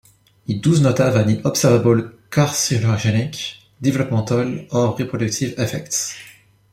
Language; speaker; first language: English; non-native, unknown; French